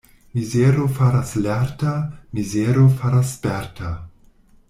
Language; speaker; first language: Esperanto; non-native, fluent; German